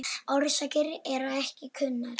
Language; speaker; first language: Icelandic; non-native, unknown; Polish